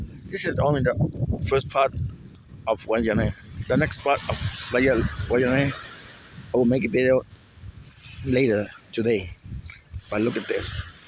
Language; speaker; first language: English; non-native, learner; Spanish